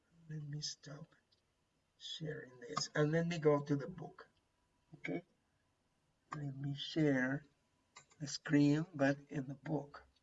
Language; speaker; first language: English; non-native, fluent; Spanish